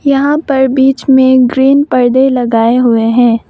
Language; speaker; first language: Hindi; non-native, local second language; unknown